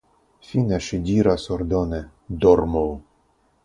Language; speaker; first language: Esperanto; non-native, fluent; Russian